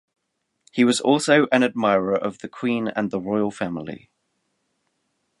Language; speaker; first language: English; native; English